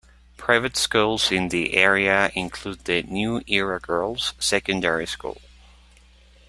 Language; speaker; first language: English; non-native, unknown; Spanish